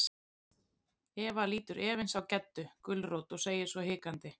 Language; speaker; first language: Icelandic; native; Icelandic